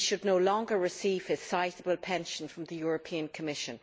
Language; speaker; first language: English; native; English